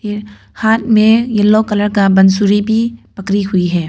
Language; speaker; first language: Hindi; non-native, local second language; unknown